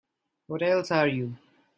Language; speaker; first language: English; non-native, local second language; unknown